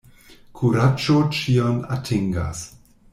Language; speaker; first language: Esperanto; non-native, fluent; German